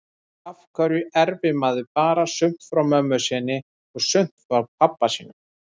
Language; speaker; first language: Icelandic; native; Icelandic